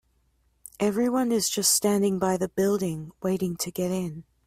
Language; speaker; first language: English; native; English